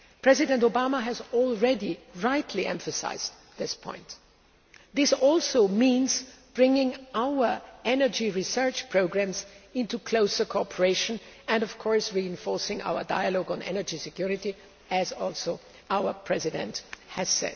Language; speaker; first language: English; non-native, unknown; German